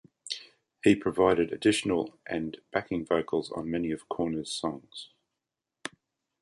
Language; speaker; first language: English; native; English